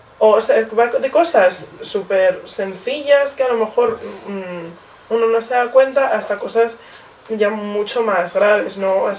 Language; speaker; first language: Spanish; early bilingual, other home language; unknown